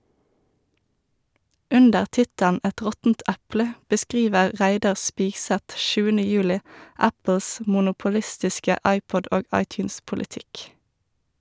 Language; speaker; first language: Norwegian; native; Norwegian